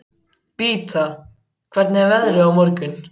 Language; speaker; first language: Icelandic; native; Icelandic